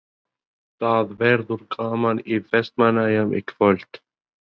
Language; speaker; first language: Icelandic; non-native, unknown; Albanian